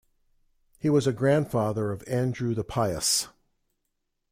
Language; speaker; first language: English; native; English